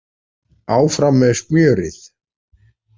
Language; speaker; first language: Icelandic; native; Icelandic